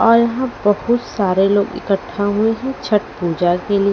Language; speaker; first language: Hindi; native; Hindi